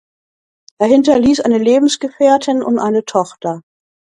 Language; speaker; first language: German; native; German